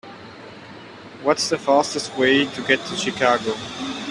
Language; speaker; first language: English; non-native, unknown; German